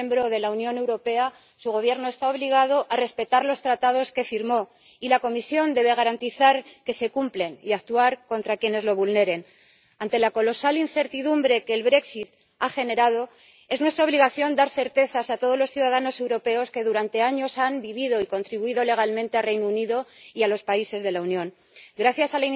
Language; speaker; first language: Spanish; native; Spanish